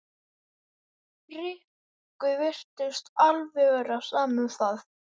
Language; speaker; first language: Icelandic; native; Icelandic